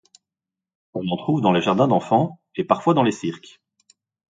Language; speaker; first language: French; native; French